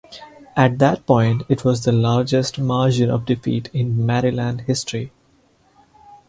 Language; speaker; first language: English; non-native, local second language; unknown